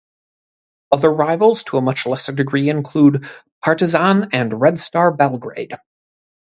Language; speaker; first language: English; native; English